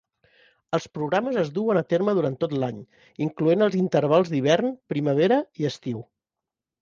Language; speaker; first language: Catalan; native; Catalan